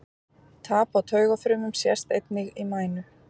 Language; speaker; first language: Icelandic; native; Icelandic